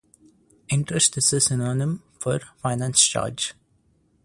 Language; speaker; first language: English; non-native, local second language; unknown